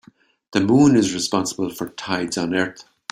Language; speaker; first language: English; native; English